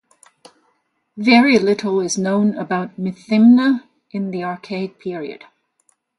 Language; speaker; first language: English; non-native, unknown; Thai